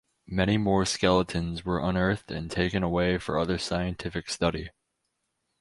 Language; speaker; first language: English; native; English